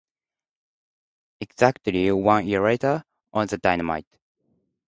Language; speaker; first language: English; non-native, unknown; Japanese